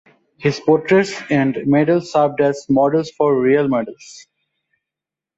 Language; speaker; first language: English; non-native, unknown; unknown